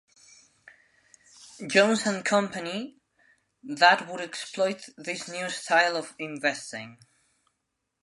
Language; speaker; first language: English; non-native, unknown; Spanish